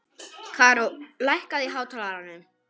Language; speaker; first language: Icelandic; non-native, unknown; Polish